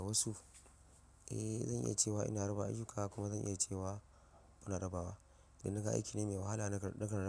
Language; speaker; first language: Hausa; non-native, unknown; Yoruba